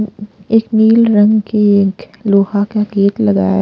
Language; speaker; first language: Hindi; non-native, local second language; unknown